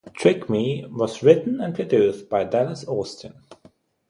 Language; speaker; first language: English; non-native, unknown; German